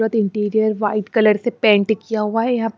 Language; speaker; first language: Hindi; non-native, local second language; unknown